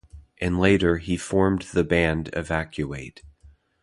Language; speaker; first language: English; native; English